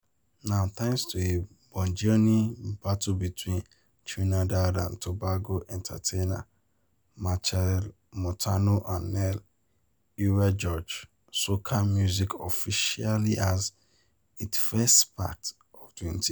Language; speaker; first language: English; non-native, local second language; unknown